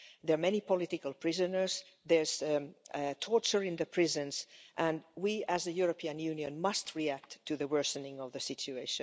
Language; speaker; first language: English; non-native, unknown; Finnish